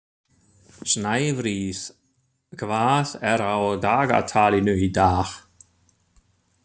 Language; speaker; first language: Icelandic; non-native, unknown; German